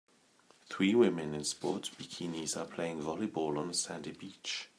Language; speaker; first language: English; native; English